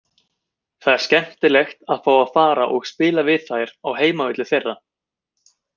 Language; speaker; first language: Icelandic; native; Icelandic